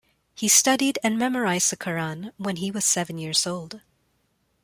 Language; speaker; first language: English; non-native, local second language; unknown